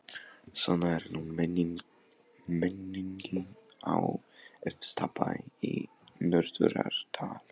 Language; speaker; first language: Icelandic; non-native, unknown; Polish